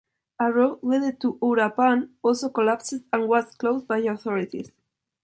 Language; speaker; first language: English; non-native, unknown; Spanish